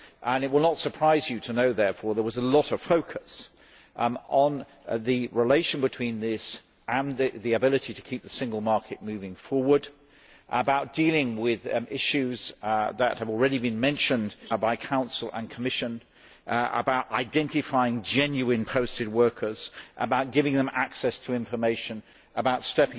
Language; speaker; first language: English; native; English